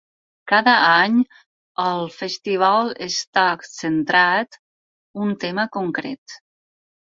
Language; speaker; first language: Catalan; non-native, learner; Spanish